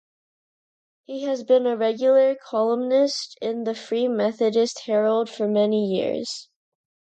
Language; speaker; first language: English; non-native, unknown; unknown